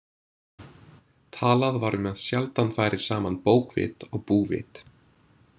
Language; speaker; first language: Icelandic; non-native, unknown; English